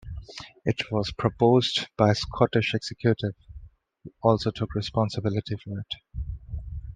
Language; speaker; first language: English; non-native, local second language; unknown